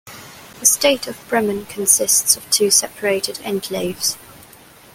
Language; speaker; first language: English; non-native, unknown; Cantonese